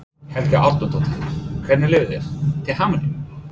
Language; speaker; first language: Icelandic; non-native, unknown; English